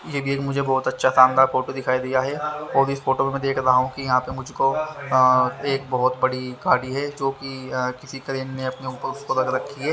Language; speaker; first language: Hindi; native; Hindi